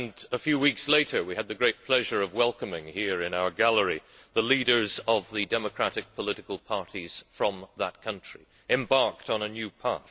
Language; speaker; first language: English; native; English